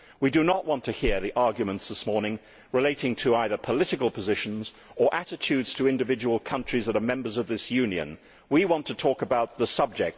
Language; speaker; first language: English; native; English